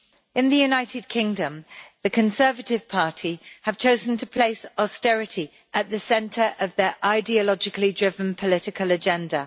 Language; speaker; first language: English; native; English